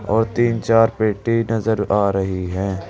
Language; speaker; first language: Hindi; native; Hindi